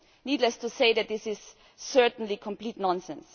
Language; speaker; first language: English; non-native, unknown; German